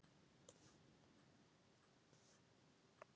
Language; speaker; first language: Icelandic; native; Icelandic